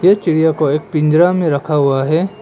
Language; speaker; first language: Hindi; non-native, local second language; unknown